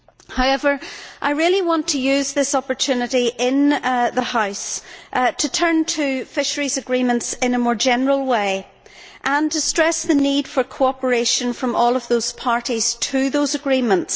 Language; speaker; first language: English; native; English